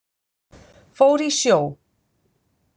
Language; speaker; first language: Icelandic; native; Icelandic